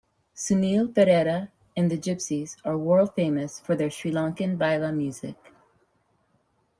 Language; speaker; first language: English; native; English